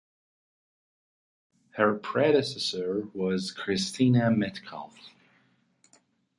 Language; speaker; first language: English; non-native, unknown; Persian